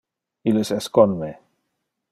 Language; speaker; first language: Interlingua; non-native, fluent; Dutch